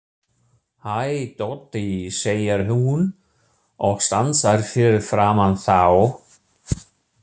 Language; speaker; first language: Icelandic; non-native, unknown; German